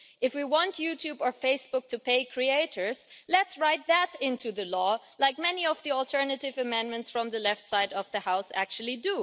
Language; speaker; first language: English; non-native, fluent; German